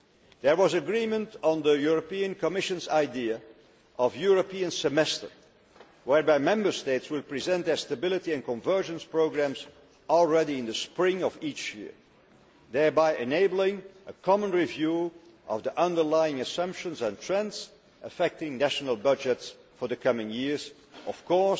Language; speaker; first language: English; non-native, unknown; Dutch